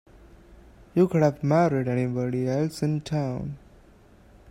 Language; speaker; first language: English; non-native, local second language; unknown